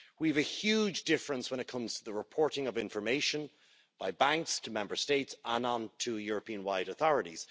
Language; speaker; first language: English; native; English